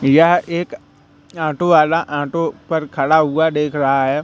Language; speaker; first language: Hindi; native; Hindi